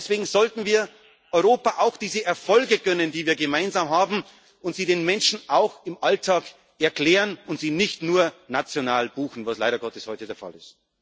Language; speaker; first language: German; native; German